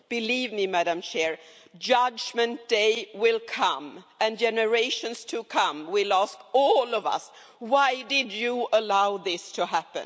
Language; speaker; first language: English; non-native, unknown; Swedish